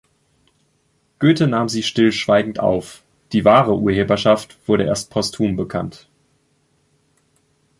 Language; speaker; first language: German; native; German